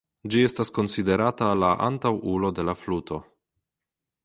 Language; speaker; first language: Esperanto; non-native, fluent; Polish